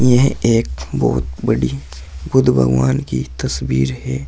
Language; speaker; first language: Hindi; native; Hindi